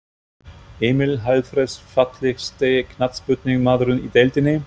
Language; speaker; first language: Icelandic; non-native, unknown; German